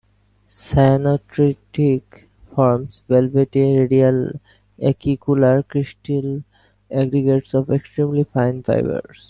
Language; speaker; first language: English; non-native, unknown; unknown